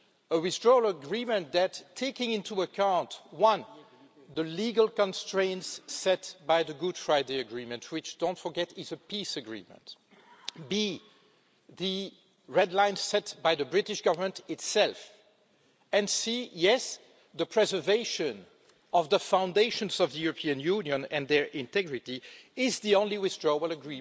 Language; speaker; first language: English; non-native, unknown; French